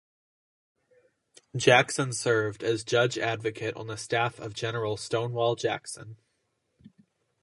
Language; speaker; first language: English; native; English